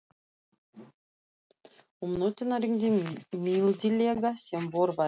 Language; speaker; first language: Icelandic; non-native, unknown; Russian